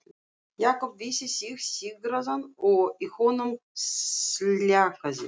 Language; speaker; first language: Icelandic; non-native, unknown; Russian